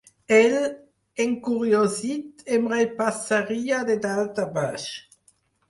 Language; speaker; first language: Catalan; non-native, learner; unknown